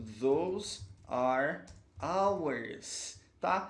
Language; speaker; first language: English; non-native, fluent; Portuguese